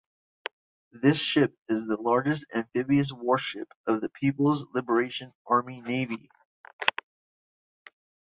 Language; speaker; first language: English; native; English